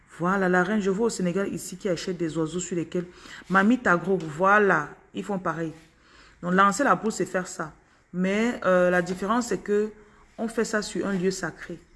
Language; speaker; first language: French; non-native, local second language; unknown